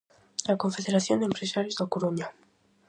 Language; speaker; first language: Galician; native; Galician